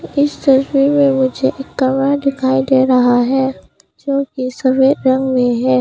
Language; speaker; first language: Hindi; non-native, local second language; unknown